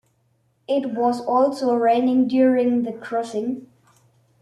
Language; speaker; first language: English; non-native, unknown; German